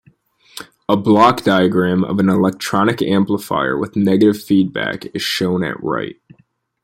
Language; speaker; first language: English; native; English